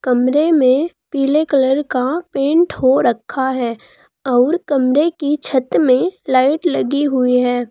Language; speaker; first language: Hindi; native; Hindi